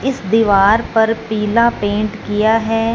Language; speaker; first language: Hindi; non-native, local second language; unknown